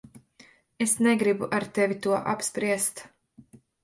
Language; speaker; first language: Latvian; native; Latvian